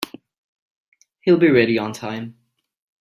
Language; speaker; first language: English; native; English